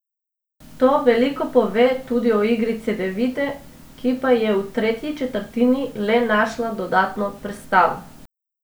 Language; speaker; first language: Slovenian; non-native, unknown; Macedonian